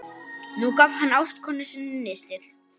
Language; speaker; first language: Icelandic; non-native, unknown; Polish